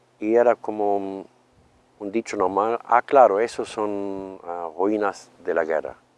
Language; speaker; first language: Spanish; non-native, fluent; German